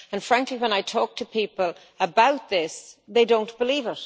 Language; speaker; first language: English; native; English